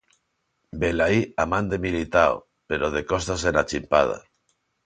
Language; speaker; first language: Galician; non-native, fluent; Spanish